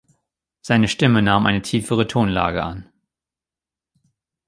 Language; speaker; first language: German; native; German